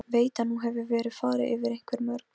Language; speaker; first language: Icelandic; non-native, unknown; Polish